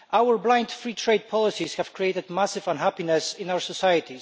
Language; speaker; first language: English; non-native, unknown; Polish